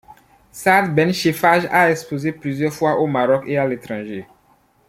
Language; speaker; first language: French; non-native, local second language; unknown